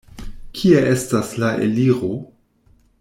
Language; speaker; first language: Esperanto; non-native, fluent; German